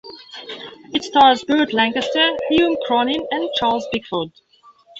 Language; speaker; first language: English; non-native, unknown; Belarusian